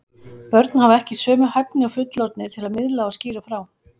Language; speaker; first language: Icelandic; native; Icelandic